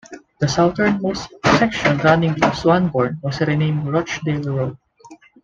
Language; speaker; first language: English; non-native, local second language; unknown